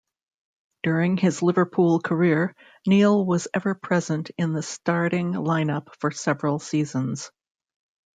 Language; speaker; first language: English; native; English